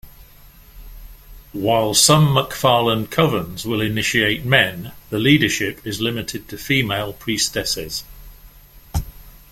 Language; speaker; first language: English; native; English